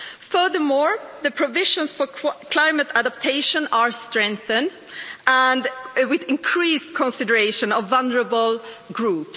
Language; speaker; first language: English; non-native, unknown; Swedish